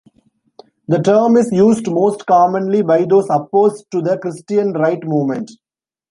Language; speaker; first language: English; non-native, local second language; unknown